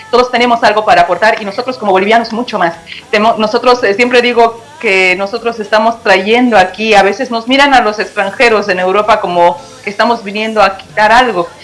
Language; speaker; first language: Spanish; native; Spanish